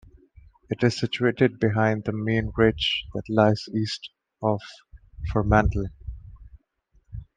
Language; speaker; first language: English; non-native, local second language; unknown